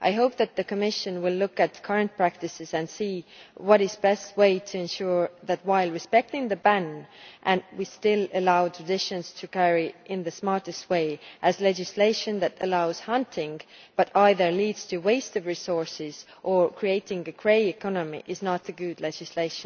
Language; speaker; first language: English; non-native, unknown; Estonian